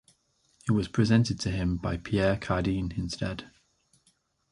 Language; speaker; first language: English; native; English